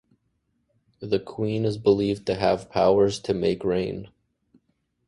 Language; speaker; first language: English; native; English